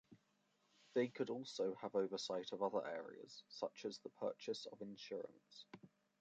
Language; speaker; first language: English; native; English